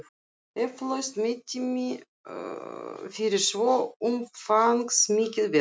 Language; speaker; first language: Icelandic; non-native, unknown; Russian